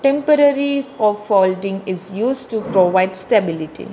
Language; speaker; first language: English; non-native, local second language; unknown